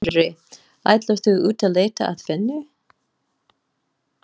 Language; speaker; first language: Icelandic; non-native, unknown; English